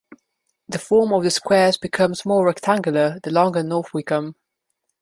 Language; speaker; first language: English; non-native, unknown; Slovenian